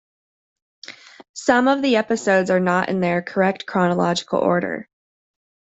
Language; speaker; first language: English; native; English